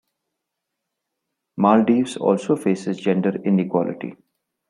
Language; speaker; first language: English; non-native, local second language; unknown